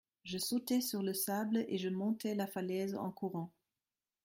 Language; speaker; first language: French; non-native, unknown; German